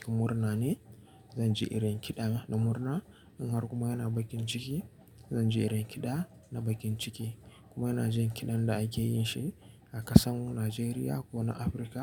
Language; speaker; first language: Hausa; native; Hausa